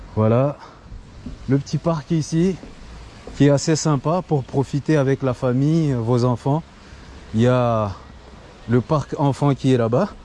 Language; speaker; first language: French; non-native, local second language; Comorian